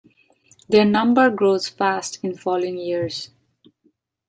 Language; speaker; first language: English; non-native, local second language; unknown